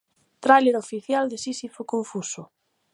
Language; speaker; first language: Galician; native; Galician